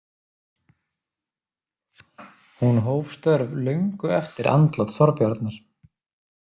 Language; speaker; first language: Icelandic; native; Icelandic